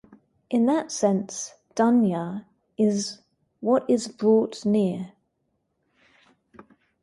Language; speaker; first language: English; native; English